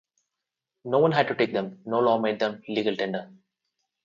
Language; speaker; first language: English; non-native, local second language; Telugu